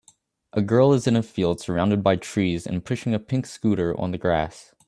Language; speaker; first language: English; native; English